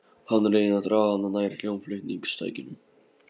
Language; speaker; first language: Icelandic; non-native, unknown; Polish